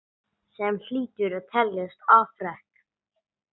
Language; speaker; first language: Icelandic; non-native, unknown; English